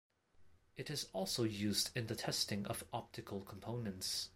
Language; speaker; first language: English; non-native, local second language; Cantonese